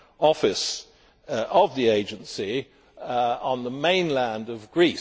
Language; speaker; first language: English; native; English